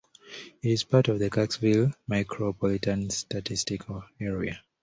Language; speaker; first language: English; native; English